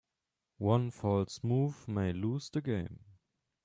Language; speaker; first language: English; native; English